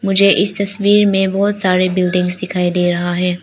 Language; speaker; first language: Hindi; early bilingual, other home language; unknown